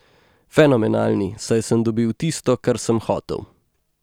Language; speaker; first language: Slovenian; native; Slovenian